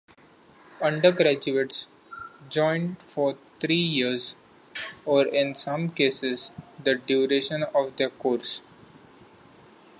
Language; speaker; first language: English; non-native, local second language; Marathi